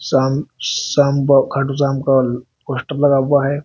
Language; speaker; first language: Hindi; native; Hindi